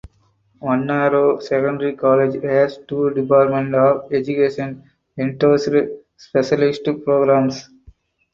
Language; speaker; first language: English; non-native, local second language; Tamil